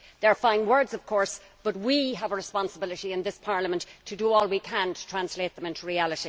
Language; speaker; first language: English; native; English